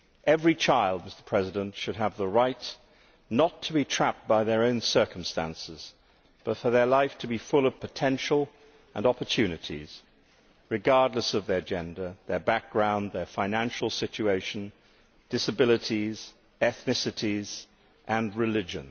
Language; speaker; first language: English; native; English